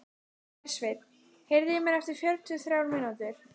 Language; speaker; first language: Icelandic; native; Icelandic